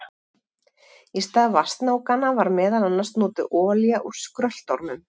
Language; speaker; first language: Icelandic; native; Icelandic